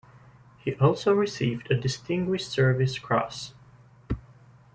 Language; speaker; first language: English; native; English